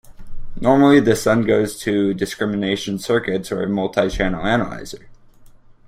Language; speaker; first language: English; native; English